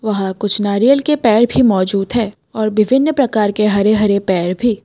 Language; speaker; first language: Hindi; non-native, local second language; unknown